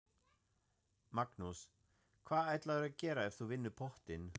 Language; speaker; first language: Icelandic; non-native, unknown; German